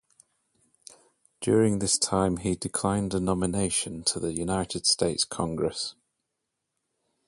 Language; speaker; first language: English; native; English